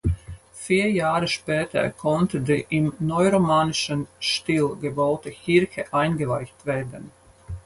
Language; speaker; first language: German; non-native, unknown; Latvian